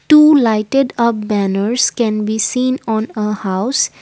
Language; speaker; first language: English; non-native, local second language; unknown